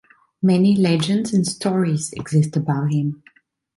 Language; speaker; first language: English; non-native, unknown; Italian